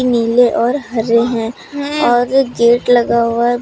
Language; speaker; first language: Hindi; native; Hindi